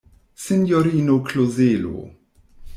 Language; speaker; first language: Esperanto; non-native, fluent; German